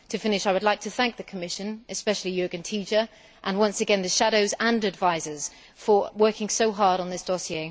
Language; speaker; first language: English; native; English